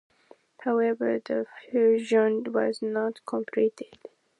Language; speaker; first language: English; non-native, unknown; Japanese